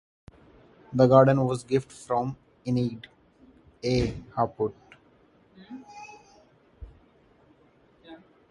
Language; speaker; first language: English; non-native, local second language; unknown